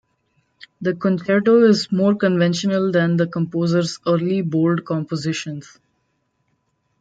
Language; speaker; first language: English; non-native, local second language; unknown